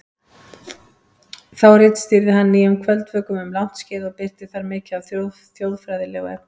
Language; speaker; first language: Icelandic; native; Icelandic